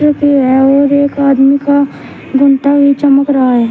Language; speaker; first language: Hindi; native; Hindi